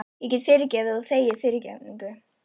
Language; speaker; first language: Icelandic; native; Icelandic